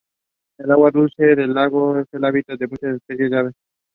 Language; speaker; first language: English; non-native, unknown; Spanish